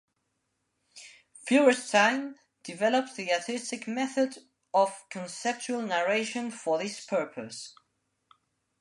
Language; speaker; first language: English; non-native, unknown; Spanish